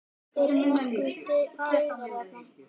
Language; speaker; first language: Icelandic; native; Icelandic